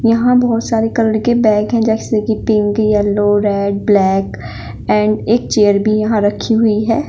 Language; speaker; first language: Hindi; native; Hindi